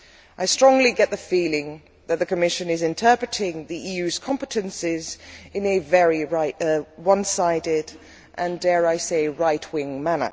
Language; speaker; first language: English; non-native, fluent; Dutch